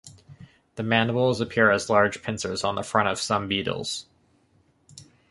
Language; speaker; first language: English; native; English